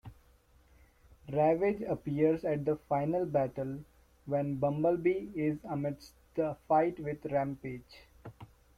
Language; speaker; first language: English; non-native, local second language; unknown